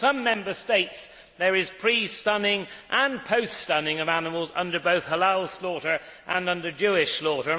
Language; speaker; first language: English; native; English